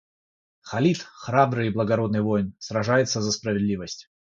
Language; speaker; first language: Russian; non-native, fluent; Georgian